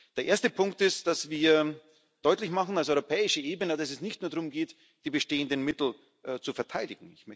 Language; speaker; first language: German; native; German